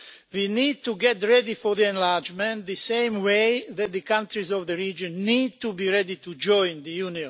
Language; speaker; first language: English; non-native, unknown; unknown